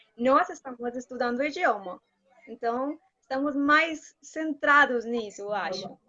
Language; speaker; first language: Portuguese; non-native, fluent; Spanish